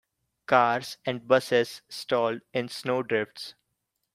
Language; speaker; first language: English; non-native, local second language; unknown